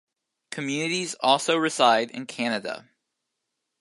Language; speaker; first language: English; native; English